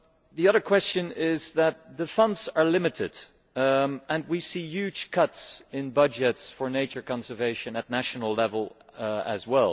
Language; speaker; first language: English; non-native, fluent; Dutch